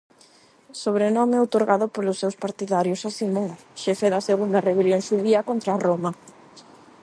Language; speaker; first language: Galician; non-native, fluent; Spanish